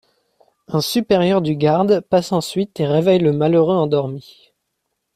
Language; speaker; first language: French; native; French